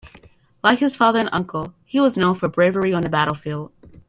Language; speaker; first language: English; native; English